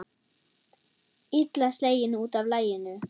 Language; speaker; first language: Icelandic; non-native, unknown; German